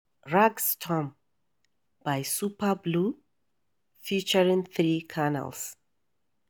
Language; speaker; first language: English; non-native, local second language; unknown